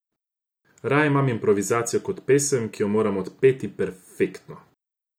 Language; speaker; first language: Slovenian; non-native, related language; Croatian